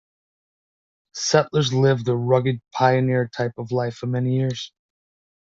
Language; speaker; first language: English; native; English